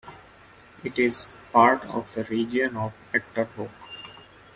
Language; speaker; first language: English; non-native, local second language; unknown